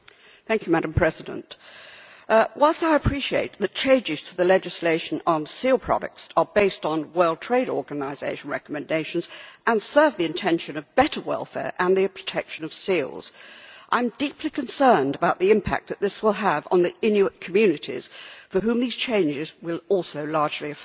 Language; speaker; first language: English; native; English